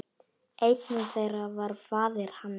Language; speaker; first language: Icelandic; non-native, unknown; Polish